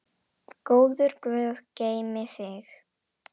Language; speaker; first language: Icelandic; non-native, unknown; Indonesian